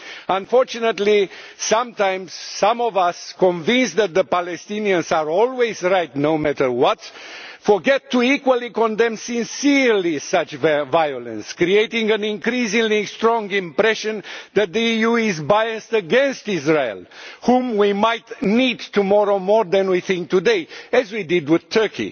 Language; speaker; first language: English; non-native, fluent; Romanian